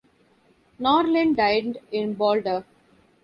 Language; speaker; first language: English; non-native, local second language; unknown